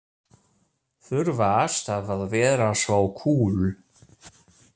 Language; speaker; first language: Icelandic; non-native, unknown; German